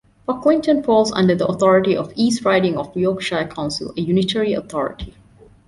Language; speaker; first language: English; non-native, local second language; Divehi